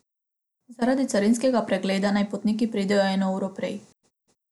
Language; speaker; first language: Slovenian; non-native, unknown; Macedonian